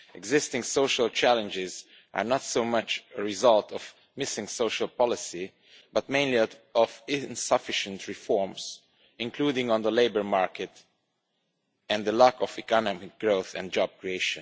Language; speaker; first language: English; non-native, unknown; Romanian